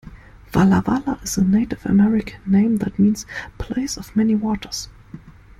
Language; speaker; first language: English; non-native, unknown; German